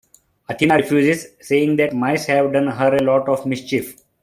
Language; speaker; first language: English; non-native, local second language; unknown